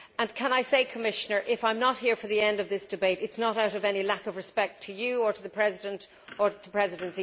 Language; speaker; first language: English; native; English